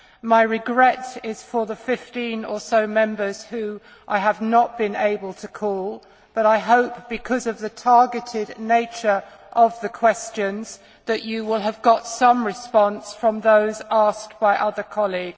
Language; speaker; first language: English; native; English